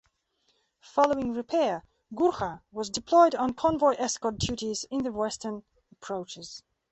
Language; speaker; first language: English; non-native, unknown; Belarusian